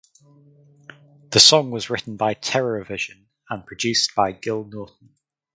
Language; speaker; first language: English; native; English